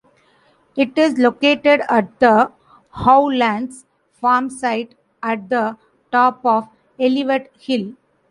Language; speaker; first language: English; non-native, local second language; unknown